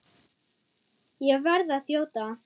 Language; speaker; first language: Icelandic; non-native, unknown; German